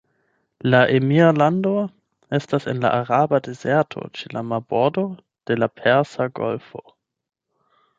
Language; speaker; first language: Esperanto; non-native, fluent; German